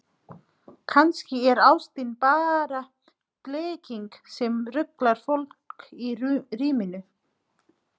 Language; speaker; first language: Icelandic; non-native, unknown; Nepali